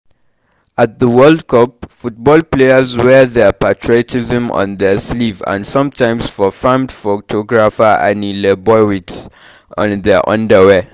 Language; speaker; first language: English; non-native, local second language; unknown